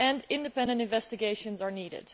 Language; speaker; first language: English; non-native, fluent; Dutch